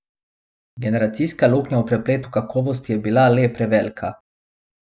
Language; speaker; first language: Slovenian; non-native, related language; Bosnian